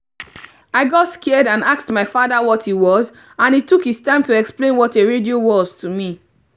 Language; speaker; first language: English; non-native, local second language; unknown